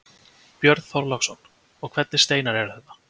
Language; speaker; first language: Icelandic; native; Icelandic